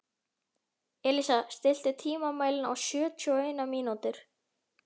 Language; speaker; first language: Icelandic; native; Icelandic